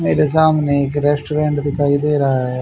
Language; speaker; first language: Hindi; native; Hindi